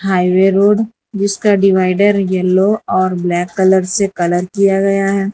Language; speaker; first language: Hindi; non-native, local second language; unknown